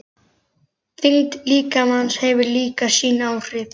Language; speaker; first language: Icelandic; native; Icelandic